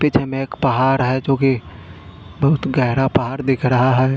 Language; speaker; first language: Hindi; non-native, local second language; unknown